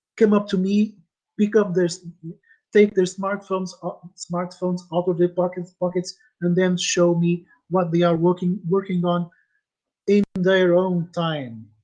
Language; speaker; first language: English; non-native, fluent; Portuguese